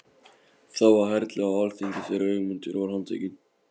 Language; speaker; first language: Icelandic; non-native, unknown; Polish